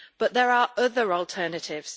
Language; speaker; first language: English; native; English